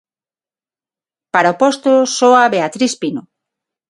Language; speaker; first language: Galician; non-native, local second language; Spanish